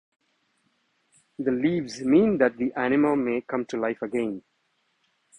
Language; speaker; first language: English; non-native, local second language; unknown